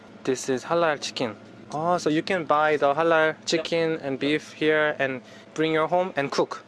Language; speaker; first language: English; non-native, learner; Korean